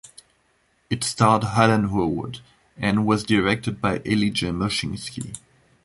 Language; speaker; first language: English; non-native, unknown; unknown